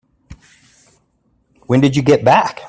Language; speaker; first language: English; native; English